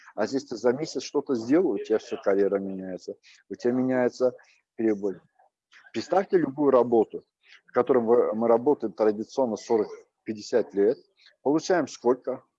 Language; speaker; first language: Russian; non-native, local second language; Azerbaijani